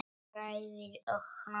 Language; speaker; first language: Icelandic; non-native, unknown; Polish